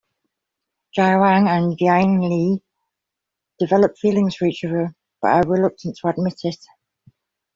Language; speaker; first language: English; native; English